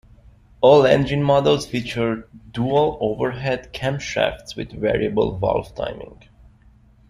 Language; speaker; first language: English; native; English